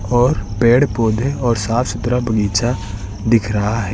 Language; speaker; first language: Hindi; native; Hindi